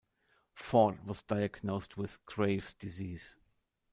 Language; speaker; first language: English; non-native, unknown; German